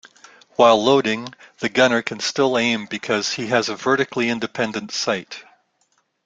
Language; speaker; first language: English; native; English